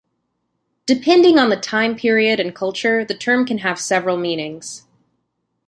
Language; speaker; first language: English; native; English